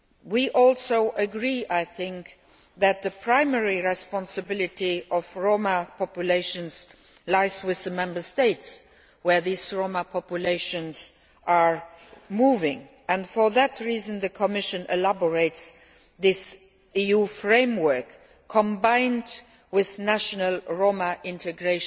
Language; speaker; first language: English; non-native, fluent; Luxembourgish